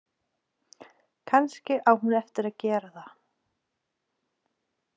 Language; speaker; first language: Icelandic; non-native, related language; Danish